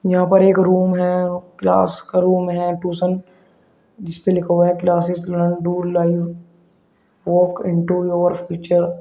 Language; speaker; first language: Hindi; native; Hindi